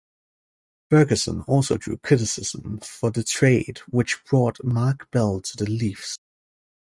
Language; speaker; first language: English; native; English